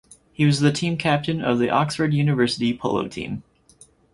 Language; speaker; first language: English; native; English